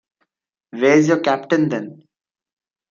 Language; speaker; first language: English; non-native, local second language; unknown